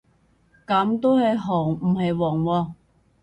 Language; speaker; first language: Cantonese; native; Cantonese